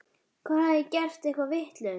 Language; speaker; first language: Icelandic; native; Icelandic